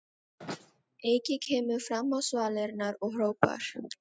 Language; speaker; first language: Icelandic; non-native, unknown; Filipino